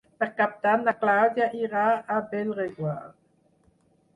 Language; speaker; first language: Catalan; non-native, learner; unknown